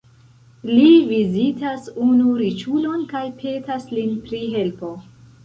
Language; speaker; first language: Esperanto; non-native, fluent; Central Kurdish